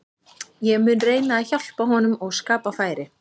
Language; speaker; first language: Icelandic; native; Icelandic